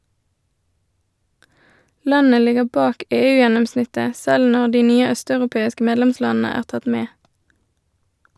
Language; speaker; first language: Norwegian; native; Norwegian